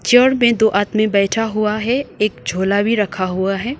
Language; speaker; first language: Hindi; non-native, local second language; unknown